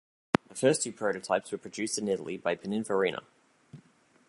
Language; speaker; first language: English; native; English